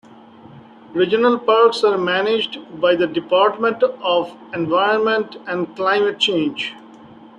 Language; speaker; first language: English; non-native, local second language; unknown